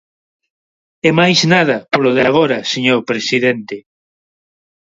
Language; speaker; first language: Galician; non-native, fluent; Spanish